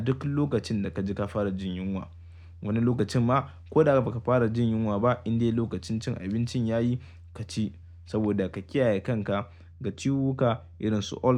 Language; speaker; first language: Hausa; native; Hausa